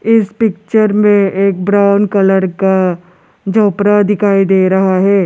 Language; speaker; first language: Hindi; non-native, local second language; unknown